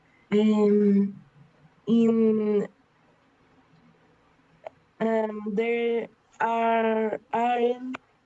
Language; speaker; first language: English; non-native, learner; Spanish